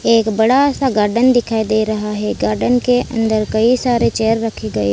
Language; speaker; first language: Hindi; non-native, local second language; Gujarati